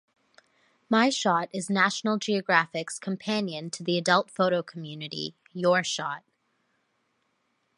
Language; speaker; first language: English; native; English